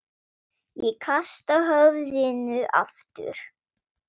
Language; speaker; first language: Icelandic; non-native, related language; Swedish